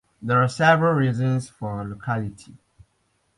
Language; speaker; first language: English; native; English